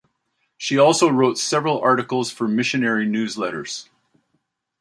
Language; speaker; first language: English; native; English